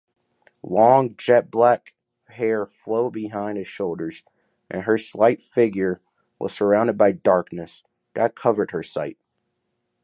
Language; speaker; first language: English; native; English